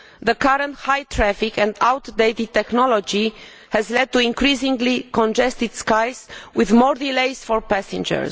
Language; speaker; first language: English; non-native, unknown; Romanian